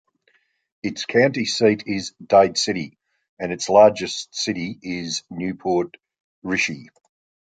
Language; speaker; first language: English; native; English